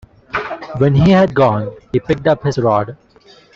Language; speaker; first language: English; non-native, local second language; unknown